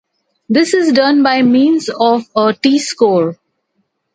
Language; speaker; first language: English; non-native, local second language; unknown